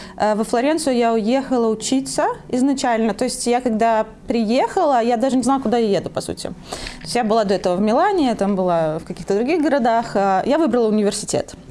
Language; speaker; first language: Russian; native; Russian